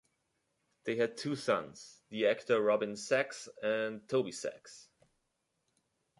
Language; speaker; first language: English; native; English